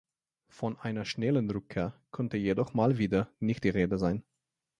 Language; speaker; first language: German; non-native, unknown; Slovenian